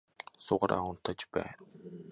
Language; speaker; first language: English; non-native, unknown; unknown